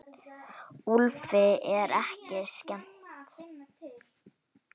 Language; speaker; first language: Icelandic; native; Icelandic